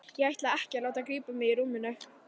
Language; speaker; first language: Icelandic; native; Icelandic